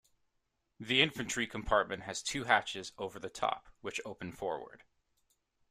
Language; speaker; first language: English; native; English